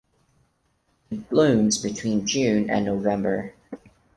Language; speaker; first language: English; non-native, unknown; Portuguese